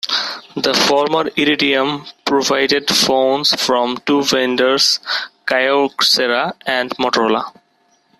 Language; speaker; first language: English; non-native, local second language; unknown